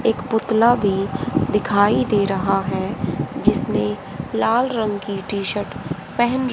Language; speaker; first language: Hindi; native; Hindi